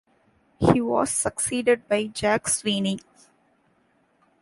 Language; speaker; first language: English; non-native, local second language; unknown